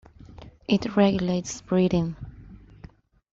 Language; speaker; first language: English; non-native, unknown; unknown